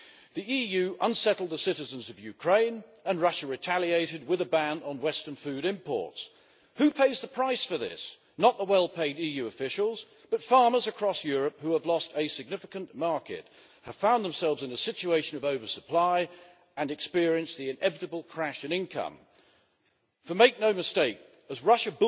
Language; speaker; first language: English; native; English